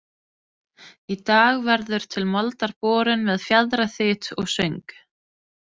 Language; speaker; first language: Icelandic; non-native, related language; Danish